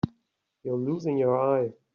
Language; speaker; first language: English; native; English